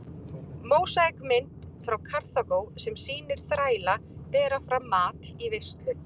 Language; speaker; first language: Icelandic; native; Icelandic